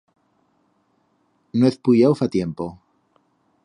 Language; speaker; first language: Aragonese; native; Aragonese